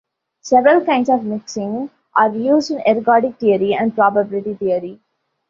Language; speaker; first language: English; non-native, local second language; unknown